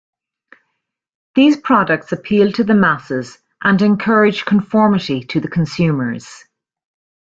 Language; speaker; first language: English; native; English